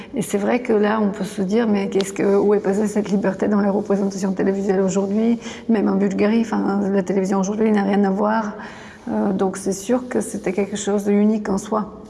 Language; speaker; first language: French; non-native, fluent; Bulgarian